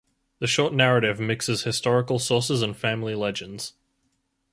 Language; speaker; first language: English; native; English